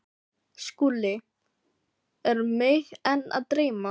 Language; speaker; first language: Icelandic; non-native, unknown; Filipino